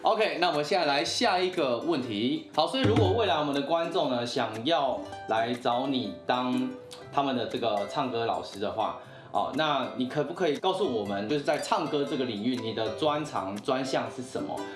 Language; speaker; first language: Chinese; native; Chinese